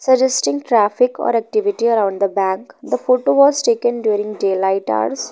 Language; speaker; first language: English; non-native, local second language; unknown